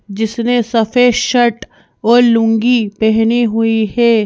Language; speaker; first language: Hindi; native; Hindi